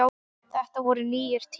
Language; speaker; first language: Icelandic; non-native, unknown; English